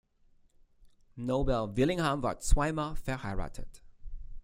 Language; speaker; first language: German; non-native, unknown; English